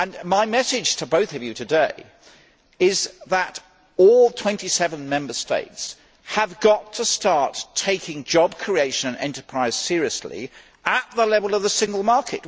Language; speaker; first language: English; native; English